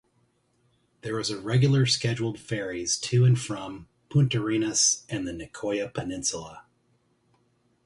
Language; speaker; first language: English; native; English